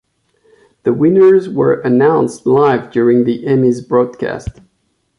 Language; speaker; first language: English; non-native, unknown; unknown